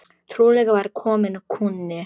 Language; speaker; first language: Icelandic; non-native, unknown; Polish